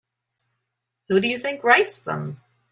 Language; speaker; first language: English; native; English